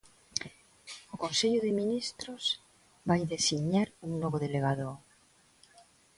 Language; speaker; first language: Galician; non-native, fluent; Spanish